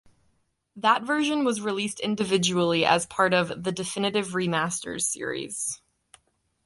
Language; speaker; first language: English; native; English